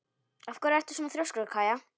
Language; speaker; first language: Icelandic; non-native, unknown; Polish